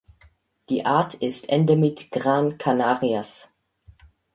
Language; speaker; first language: German; native; German